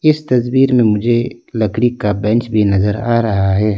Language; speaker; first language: Hindi; non-native, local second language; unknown